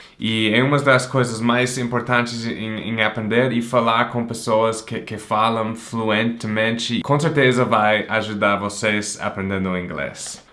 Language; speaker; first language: Portuguese; non-native, fluent; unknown